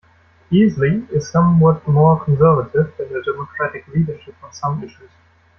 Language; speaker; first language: English; non-native, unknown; German